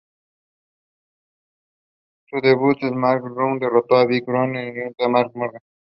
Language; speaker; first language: English; non-native, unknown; Spanish